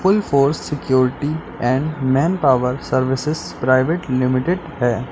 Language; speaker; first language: Hindi; native; Hindi